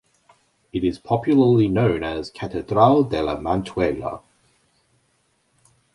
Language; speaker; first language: English; native; English